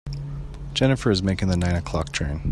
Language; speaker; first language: English; native; English